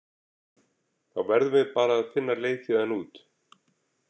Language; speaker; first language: Icelandic; native; Icelandic